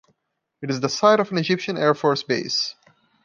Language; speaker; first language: English; non-native, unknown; Portuguese